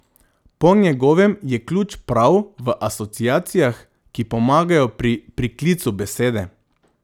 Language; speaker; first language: Slovenian; non-native, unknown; Macedonian